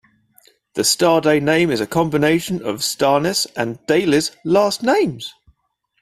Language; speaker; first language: English; native; English